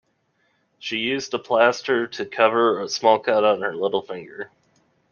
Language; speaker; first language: English; native; English